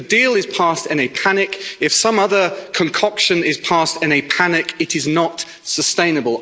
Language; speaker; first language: English; native; English